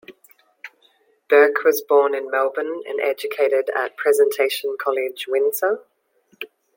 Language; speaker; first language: English; native; English